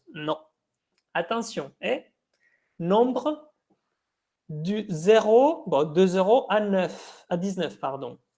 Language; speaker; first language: French; non-native, fluent; Spanish